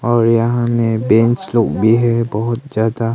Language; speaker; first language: Hindi; non-native, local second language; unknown